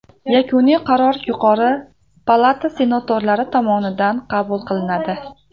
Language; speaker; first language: Uzbek; native; Uzbek